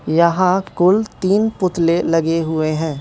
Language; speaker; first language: Hindi; non-native, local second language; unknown